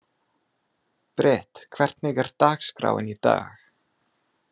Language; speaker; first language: Icelandic; non-native, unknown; English